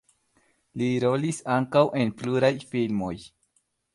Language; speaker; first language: Esperanto; non-native, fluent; Spanish